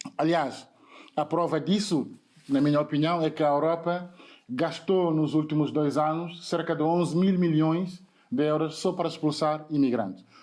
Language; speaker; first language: Portuguese; non-native, fluent; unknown